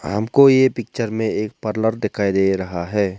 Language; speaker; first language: Hindi; non-native, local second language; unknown